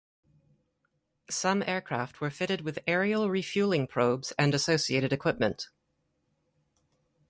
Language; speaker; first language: English; native; English